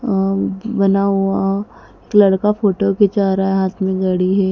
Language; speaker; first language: Hindi; native; Hindi